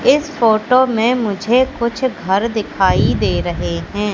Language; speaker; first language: Hindi; native; Hindi